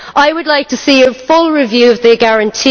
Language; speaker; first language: English; native; English